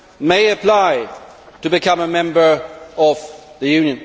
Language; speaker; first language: English; non-native, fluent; Swedish